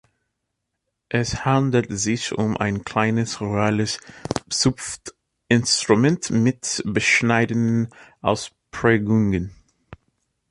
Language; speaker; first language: German; non-native, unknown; English